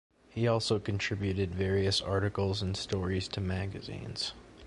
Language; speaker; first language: English; native; English